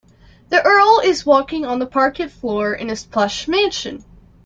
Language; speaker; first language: English; native; English